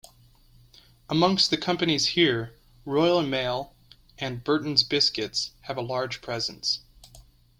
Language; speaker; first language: English; native; English